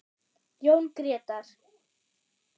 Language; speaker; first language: Icelandic; non-native, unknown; German